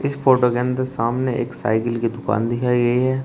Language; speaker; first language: Hindi; native; Hindi